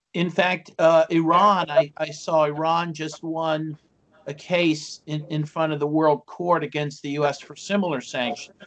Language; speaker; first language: English; native; English